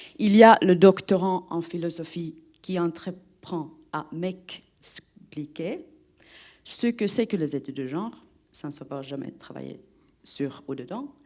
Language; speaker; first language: French; non-native, fluent; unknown